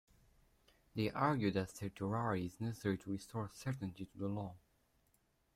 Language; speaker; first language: English; native; English